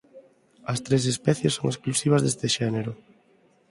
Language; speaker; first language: Galician; non-native, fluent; Spanish